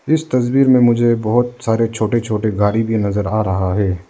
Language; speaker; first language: Hindi; non-native, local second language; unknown